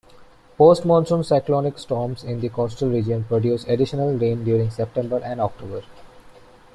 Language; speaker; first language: English; non-native, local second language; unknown